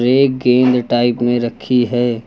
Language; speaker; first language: Hindi; native; Hindi